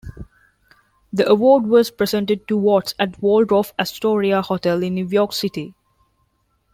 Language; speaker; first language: English; non-native, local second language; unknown